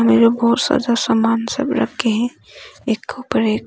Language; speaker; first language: Hindi; non-native, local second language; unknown